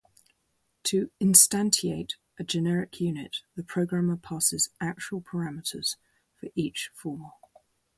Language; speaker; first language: English; native; English